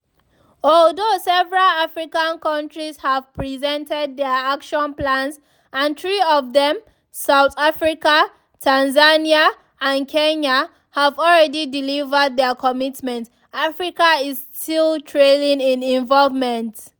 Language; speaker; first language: English; non-native, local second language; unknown